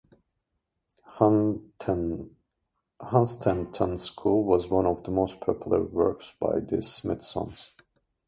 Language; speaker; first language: English; native; English